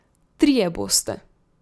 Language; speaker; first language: Slovenian; native; Slovenian